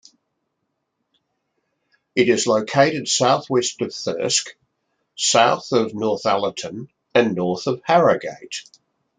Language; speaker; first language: English; native; English